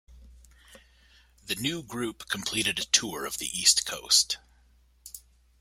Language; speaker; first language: English; native; English